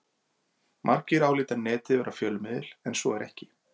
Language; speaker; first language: Icelandic; native; Icelandic